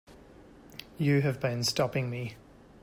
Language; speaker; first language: English; native; English